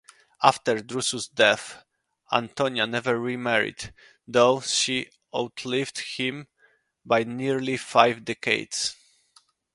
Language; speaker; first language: English; non-native, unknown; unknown